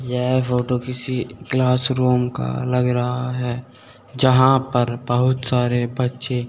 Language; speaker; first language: Hindi; native; Hindi